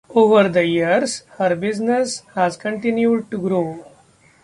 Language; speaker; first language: English; non-native, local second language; Marathi